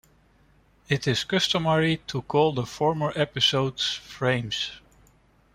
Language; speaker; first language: English; non-native, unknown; Dutch